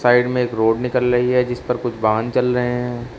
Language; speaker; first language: Hindi; native; Hindi